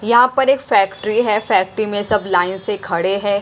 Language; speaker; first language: Hindi; non-native, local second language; Punjabi